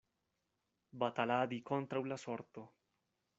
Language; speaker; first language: Esperanto; non-native, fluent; Spanish